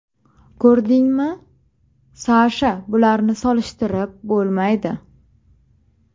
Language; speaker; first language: Uzbek; native; Uzbek